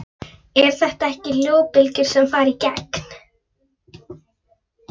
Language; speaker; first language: Icelandic; non-native, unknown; Polish